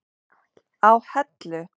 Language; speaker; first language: Icelandic; non-native, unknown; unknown